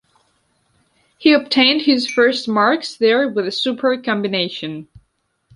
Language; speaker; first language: English; non-native, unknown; Georgian